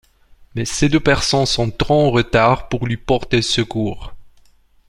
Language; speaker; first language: French; non-native, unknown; Romanian